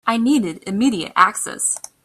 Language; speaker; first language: English; native; English